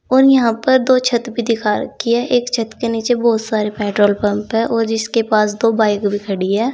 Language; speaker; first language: Hindi; native; Hindi